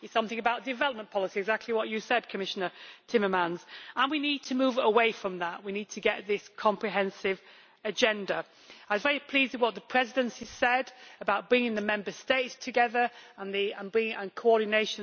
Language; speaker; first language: English; native; English